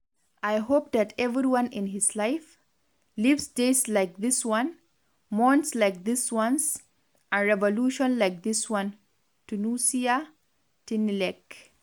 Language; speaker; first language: English; non-native, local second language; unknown